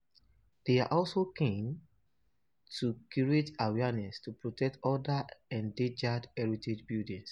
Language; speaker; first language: English; non-native, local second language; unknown